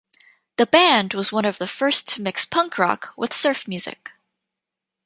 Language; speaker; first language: English; native; English